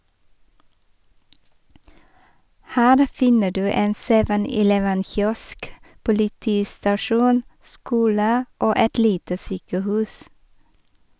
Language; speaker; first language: Norwegian; non-native, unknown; Vietnamese